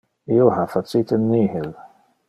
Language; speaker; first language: Interlingua; non-native, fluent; Dutch